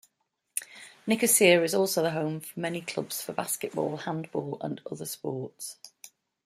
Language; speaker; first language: English; native; English